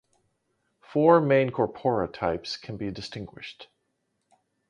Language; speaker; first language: English; non-native, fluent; Dutch